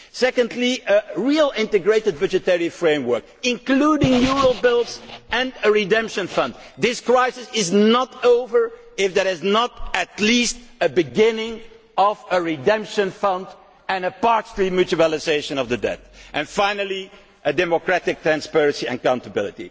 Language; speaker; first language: English; non-native, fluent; Dutch